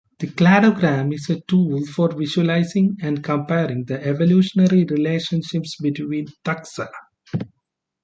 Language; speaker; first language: English; non-native, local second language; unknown